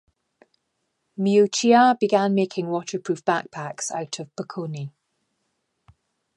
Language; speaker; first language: English; native; English